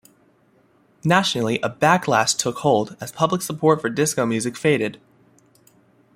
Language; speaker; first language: English; native; English